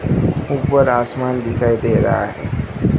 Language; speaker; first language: Hindi; non-native, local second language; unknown